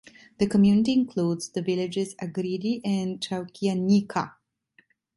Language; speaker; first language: English; non-native, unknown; Italian